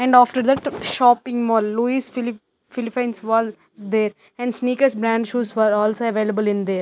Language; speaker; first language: English; non-native, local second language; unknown